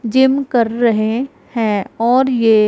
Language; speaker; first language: Hindi; non-native, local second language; Punjabi